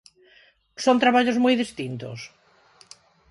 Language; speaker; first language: Galician; non-native, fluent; Spanish